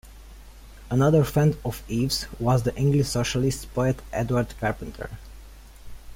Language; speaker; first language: English; native; English